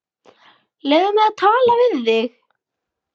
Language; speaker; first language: Icelandic; native; Icelandic